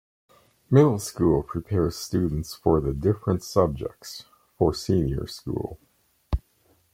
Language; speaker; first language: English; native; English